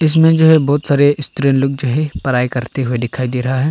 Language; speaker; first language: Hindi; early bilingual, other home language; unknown